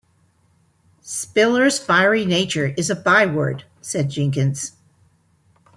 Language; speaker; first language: English; native; English